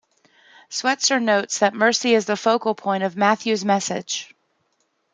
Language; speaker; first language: English; native; English